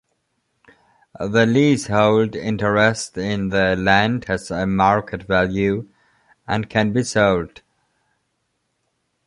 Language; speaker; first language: English; non-native, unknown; German